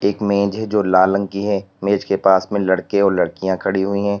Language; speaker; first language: Hindi; native; Hindi